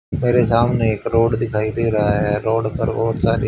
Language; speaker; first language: Hindi; native; Hindi